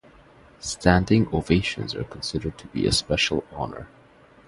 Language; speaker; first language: English; non-native, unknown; Bangla